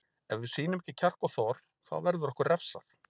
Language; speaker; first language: Icelandic; native; Icelandic